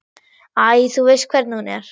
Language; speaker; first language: Icelandic; non-native, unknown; German